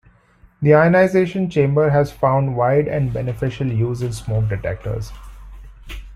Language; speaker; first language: English; non-native, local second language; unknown